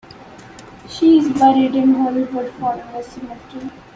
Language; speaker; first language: English; non-native, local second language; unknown